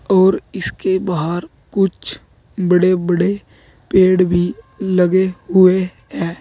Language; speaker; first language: Hindi; native; Hindi